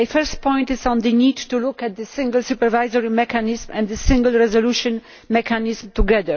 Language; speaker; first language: English; non-native, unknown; Polish